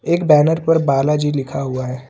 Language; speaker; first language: Hindi; native; Hindi